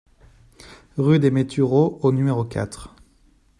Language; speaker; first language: French; non-native, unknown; Chinese